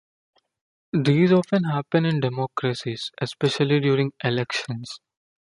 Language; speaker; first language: English; non-native, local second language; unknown